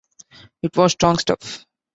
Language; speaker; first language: English; non-native, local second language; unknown